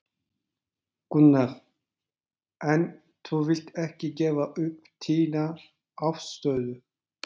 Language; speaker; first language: Icelandic; non-native, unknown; Turkish